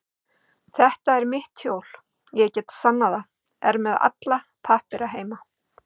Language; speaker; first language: Icelandic; native; Icelandic